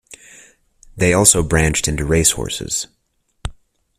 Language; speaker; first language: English; native; English